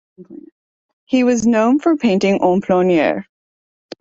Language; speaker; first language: English; native; English